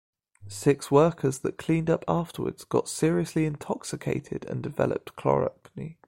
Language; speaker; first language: English; native; English